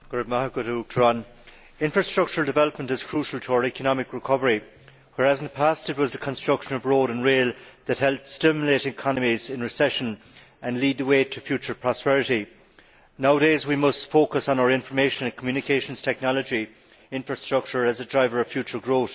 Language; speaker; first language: English; native; English